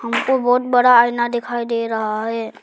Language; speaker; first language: Hindi; non-native, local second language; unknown